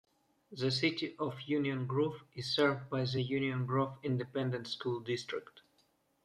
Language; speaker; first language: English; non-native, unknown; Russian